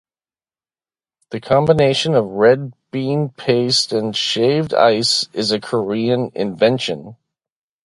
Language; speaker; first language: English; native; English